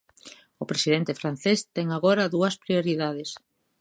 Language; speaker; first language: Galician; native; Galician